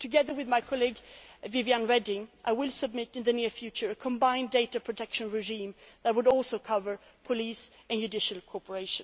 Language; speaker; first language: English; non-native, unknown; Swedish